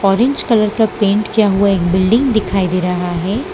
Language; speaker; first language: Hindi; non-native, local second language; Gujarati